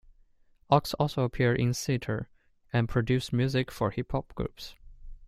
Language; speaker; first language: English; non-native, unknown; Chinese